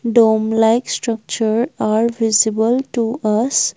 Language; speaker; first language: English; non-native, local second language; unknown